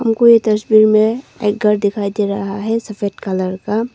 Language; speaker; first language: Hindi; non-native, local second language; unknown